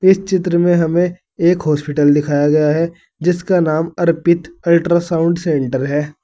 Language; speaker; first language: Hindi; native; Hindi